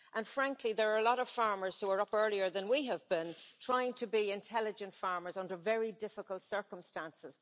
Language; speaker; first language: English; native; English